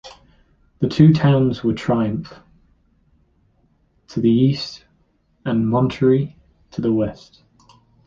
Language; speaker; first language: English; native; English